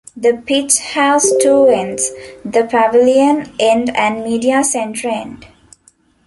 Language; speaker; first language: English; non-native, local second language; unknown